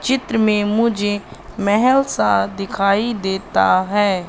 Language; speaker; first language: Hindi; native; Hindi